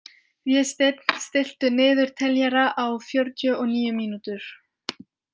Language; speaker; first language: Icelandic; non-native, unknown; French